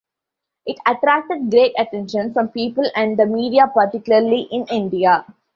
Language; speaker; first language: English; non-native, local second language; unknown